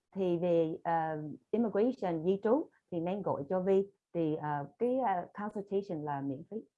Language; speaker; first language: Vietnamese; early bilingual, other home language; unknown